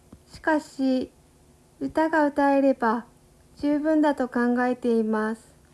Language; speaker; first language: Japanese; native; Japanese